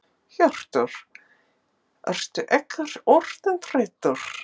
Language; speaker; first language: Icelandic; non-native, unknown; English